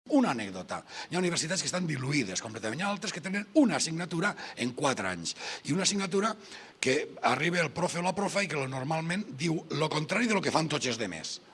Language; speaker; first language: Catalan; native; Catalan